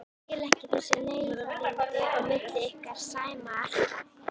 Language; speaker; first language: Icelandic; native; Icelandic